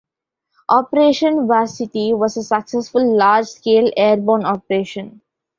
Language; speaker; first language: English; non-native, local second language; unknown